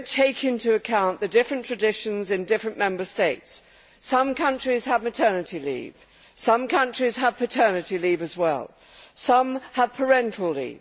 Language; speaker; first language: English; native; English